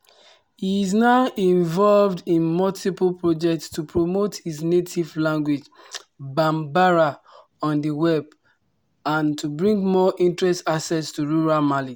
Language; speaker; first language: English; non-native, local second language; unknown